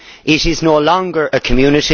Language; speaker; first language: English; native; English